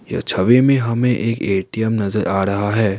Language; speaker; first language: Hindi; non-native, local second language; Assamese